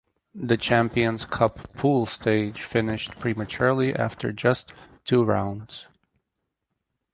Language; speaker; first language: English; native; English